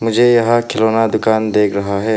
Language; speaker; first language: Hindi; non-native, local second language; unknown